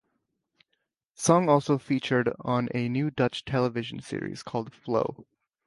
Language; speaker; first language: English; native; English